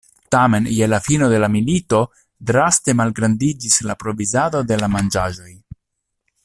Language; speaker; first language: Esperanto; non-native, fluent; Italian